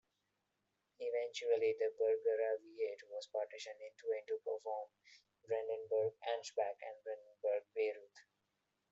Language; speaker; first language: English; non-native, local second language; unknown